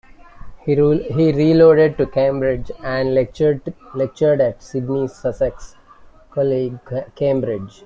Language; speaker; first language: English; non-native, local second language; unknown